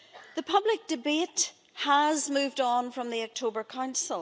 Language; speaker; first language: English; native; English